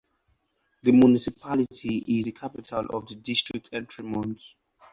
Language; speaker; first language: English; non-native, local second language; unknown